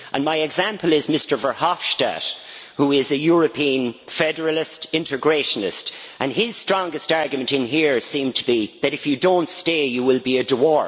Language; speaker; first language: English; native; English